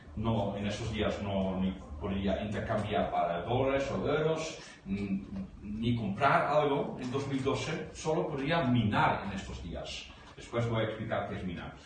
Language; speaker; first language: Spanish; non-native, fluent; Dutch